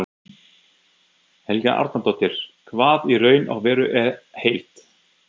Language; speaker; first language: Icelandic; non-native, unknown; German